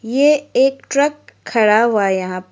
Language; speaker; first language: Hindi; non-native, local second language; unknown